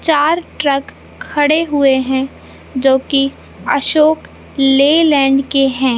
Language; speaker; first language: Hindi; native; Hindi